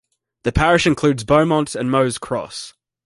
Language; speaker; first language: English; native; English